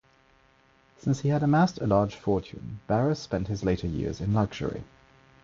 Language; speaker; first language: English; non-native, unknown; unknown